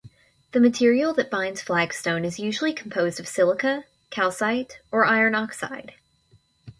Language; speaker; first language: English; native; English